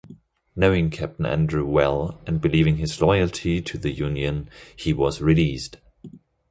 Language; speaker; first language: English; non-native, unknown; German